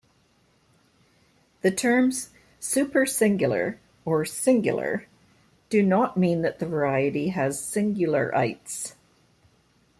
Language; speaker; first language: English; native; English